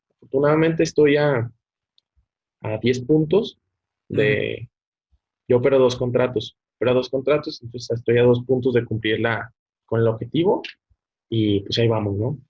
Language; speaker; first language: Spanish; native; Spanish